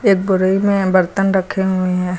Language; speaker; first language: Hindi; native; Hindi